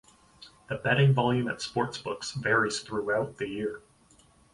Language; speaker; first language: English; native; English